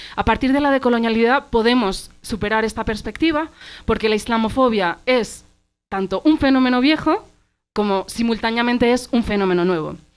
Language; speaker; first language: Spanish; early bilingual, other home language; Arabic